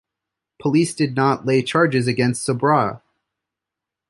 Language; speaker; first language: English; native; English